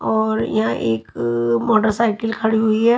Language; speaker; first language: Hindi; native; Hindi